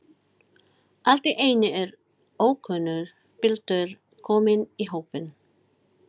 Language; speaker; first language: Icelandic; non-native, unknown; Filipino